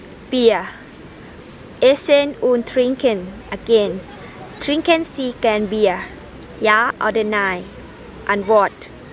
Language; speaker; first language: German; non-native, learner; Thai